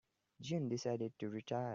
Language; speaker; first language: English; non-native, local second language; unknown